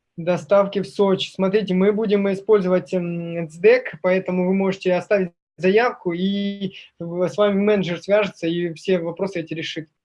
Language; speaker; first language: Russian; native; Russian